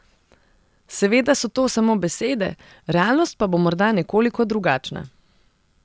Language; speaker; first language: Slovenian; non-native, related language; Serbian